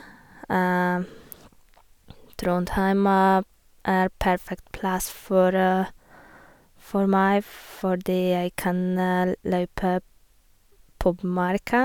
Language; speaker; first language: Norwegian; non-native, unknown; Polish